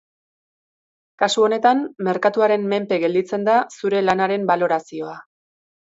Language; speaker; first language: Basque; native; Basque